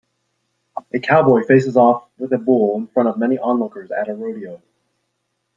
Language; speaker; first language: English; native; English